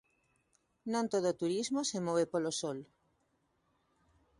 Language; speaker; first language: Galician; native; Galician